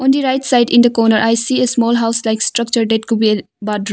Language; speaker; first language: English; non-native, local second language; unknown